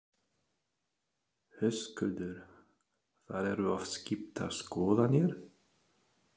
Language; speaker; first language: Icelandic; non-native, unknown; German